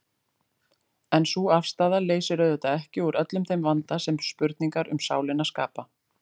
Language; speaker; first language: Icelandic; native; Icelandic